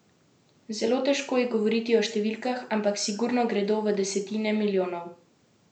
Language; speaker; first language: Slovenian; native; Slovenian